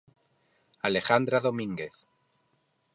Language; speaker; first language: Galician; non-native, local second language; Spanish